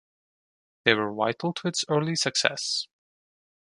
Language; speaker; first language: English; non-native, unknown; Turkish